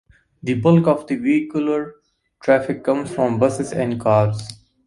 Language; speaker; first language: English; native; English